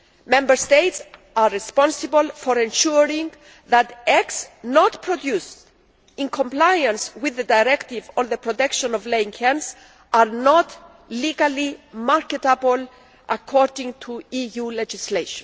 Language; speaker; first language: English; non-native, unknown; Greek